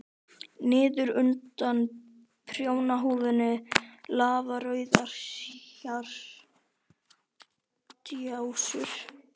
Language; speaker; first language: Icelandic; native; Icelandic